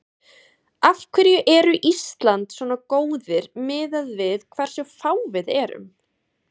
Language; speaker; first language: Icelandic; native; Icelandic